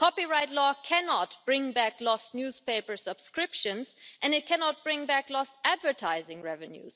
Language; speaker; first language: English; non-native, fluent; German